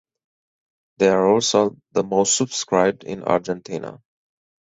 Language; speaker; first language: English; native; English